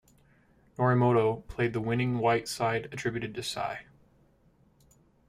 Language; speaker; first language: English; native; English